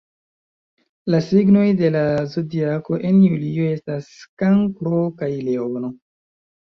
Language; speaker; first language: Esperanto; non-native, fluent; Chinese